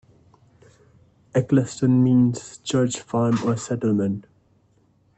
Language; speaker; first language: English; non-native, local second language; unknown